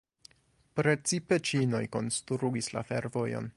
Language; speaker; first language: Esperanto; non-native, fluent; English